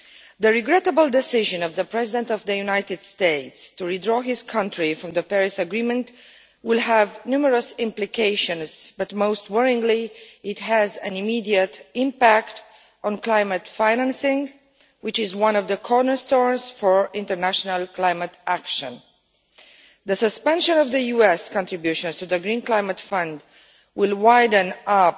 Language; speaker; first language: English; non-native, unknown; Romanian